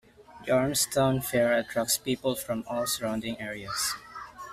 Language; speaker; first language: English; non-native, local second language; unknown